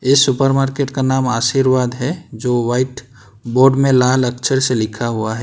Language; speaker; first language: Hindi; non-native, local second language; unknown